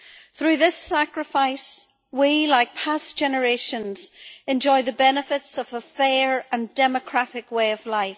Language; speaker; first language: English; native; English